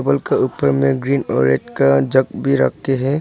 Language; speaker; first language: Hindi; non-native, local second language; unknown